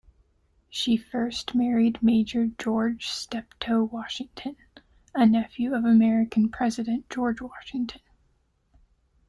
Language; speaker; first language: English; native; English